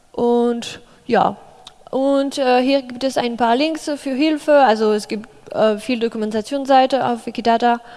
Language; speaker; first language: German; non-native, fluent; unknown